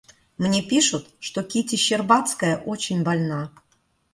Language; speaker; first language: Russian; native; Russian